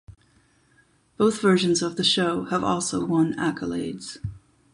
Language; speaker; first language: English; non-native, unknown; German